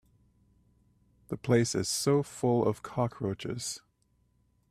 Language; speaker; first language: English; native; English